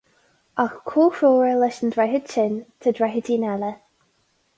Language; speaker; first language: Irish; non-native, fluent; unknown